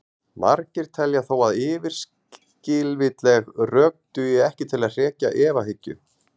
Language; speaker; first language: Icelandic; native; Icelandic